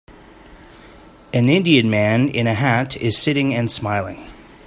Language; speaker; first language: English; native; English